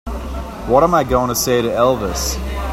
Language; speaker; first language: English; native; English